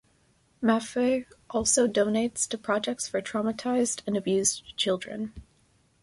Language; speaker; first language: English; native; English